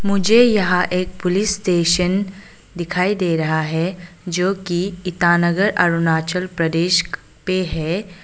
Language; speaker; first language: Hindi; non-native, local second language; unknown